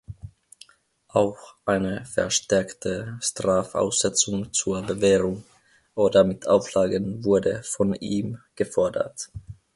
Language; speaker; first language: German; non-native, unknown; Finnish